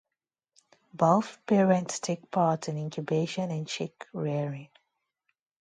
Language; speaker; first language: English; non-native, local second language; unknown